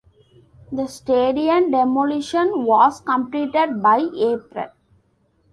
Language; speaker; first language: English; non-native, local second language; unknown